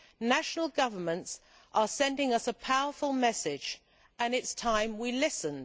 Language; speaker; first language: English; native; English